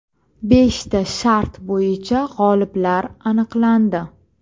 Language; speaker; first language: Uzbek; native; Uzbek